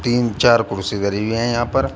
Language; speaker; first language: Hindi; native; Hindi